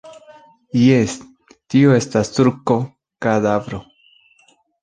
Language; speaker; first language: Esperanto; non-native, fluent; Spanish